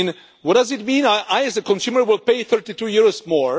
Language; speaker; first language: English; non-native, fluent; Czech